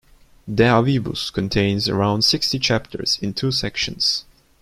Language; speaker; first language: English; non-native, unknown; Turkish